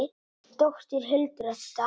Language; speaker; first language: Icelandic; non-native, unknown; Italian